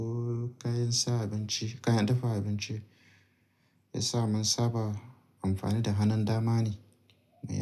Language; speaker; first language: Hausa; native; Hausa